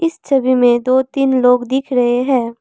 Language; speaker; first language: Hindi; non-native, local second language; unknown